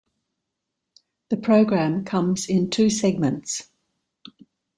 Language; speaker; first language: English; native; English